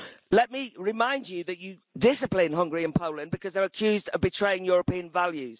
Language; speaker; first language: English; native; English